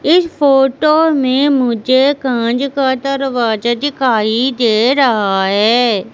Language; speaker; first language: Hindi; native; Hindi